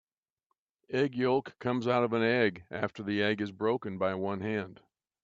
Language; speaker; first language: English; native; English